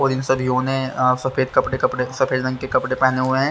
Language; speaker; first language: Hindi; native; Hindi